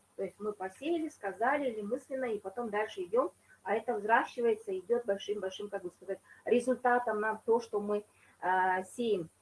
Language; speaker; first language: Russian; non-native, local second language; Kazakh